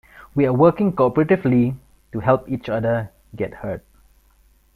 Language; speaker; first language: English; non-native, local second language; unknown